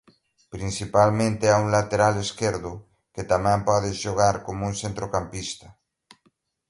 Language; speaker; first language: Galician; native; Galician